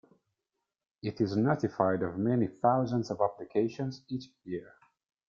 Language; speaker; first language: English; non-native, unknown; Italian